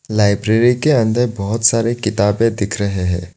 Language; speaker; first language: Hindi; non-native, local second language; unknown